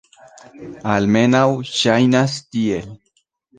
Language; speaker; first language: Esperanto; non-native, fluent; Spanish